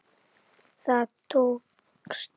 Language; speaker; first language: Icelandic; native; Icelandic